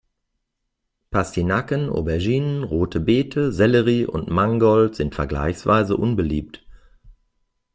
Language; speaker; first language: German; native; German